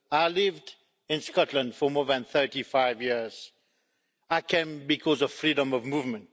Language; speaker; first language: English; non-native, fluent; French